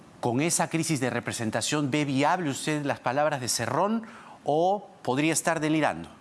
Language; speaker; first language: Spanish; native; Spanish